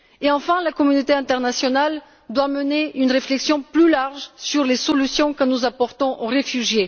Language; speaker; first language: French; non-native, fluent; Bulgarian